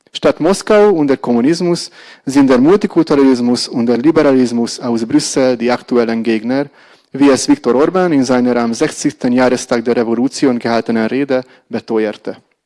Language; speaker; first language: German; non-native, fluent; Hungarian